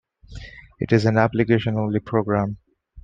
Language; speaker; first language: English; non-native, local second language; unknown